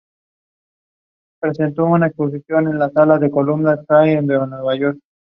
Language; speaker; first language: English; non-native, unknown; Spanish